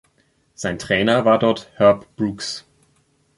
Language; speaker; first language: German; native; German